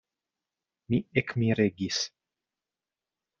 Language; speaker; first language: Esperanto; non-native, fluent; Italian